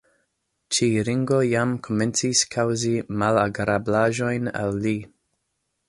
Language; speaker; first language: Esperanto; non-native, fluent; English